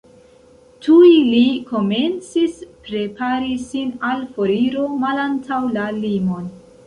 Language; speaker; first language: Esperanto; non-native, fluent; Central Kurdish